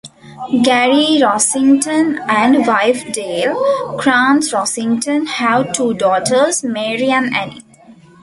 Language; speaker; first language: English; non-native, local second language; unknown